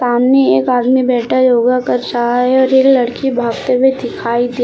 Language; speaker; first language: Hindi; native; Hindi